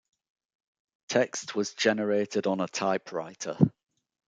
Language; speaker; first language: English; native; English